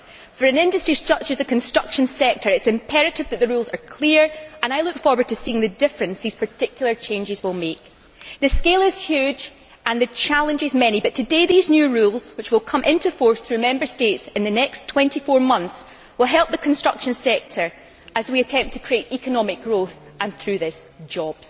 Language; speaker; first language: English; native; English